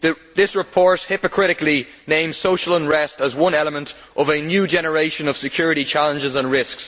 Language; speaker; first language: English; native; English